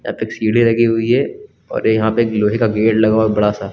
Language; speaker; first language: Hindi; native; Hindi